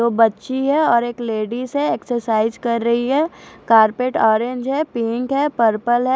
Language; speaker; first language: Hindi; non-native, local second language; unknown